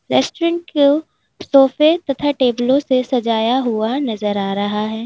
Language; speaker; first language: Hindi; native; Hindi